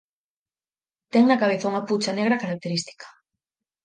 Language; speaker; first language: Galician; native; Galician